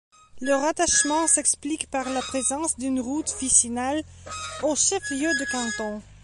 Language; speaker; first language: French; non-native, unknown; Belarusian